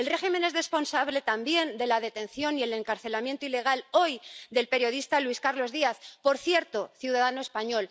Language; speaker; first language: Spanish; native; Spanish